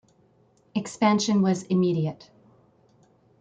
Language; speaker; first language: English; native; English